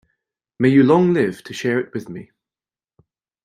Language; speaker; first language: English; native; English